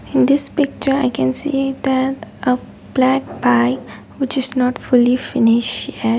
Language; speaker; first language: English; non-native, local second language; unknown